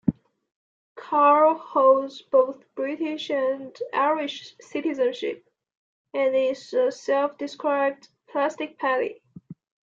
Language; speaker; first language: English; non-native, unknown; Chinese